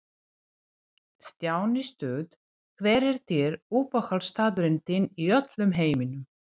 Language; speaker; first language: Icelandic; non-native, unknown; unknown